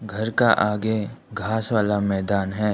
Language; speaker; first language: Hindi; early bilingual, other home language; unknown